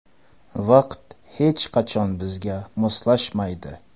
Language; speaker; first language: Uzbek; non-native, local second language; Kara-Kalpak